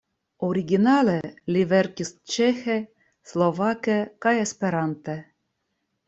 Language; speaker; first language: Esperanto; non-native, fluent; Russian